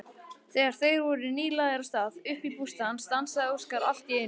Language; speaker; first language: Icelandic; native; Icelandic